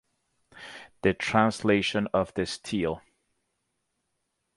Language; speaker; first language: English; native; English